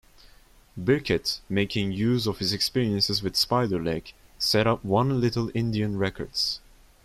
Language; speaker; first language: English; non-native, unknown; Turkish